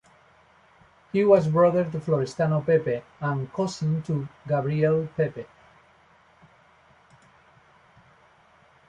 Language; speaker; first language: English; non-native, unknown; Spanish